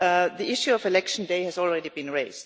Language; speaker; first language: English; non-native, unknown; German